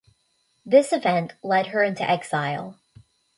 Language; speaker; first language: English; native; English